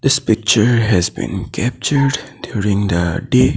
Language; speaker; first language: English; non-native, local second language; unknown